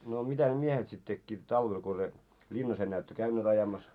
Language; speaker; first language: Finnish; early bilingual, heritage; Finnish